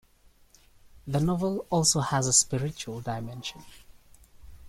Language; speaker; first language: English; native; English